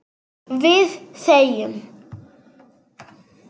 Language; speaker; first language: Icelandic; non-native, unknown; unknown